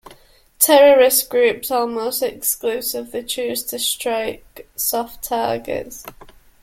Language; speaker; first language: English; native; English